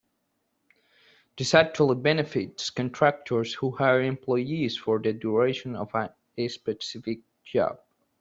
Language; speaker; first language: English; native; English